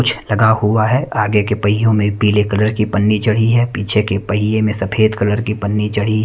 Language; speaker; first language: Hindi; non-native, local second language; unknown